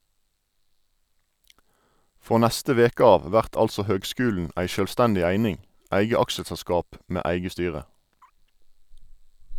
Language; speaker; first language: Norwegian; native; Norwegian